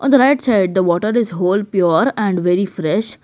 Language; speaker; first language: English; non-native, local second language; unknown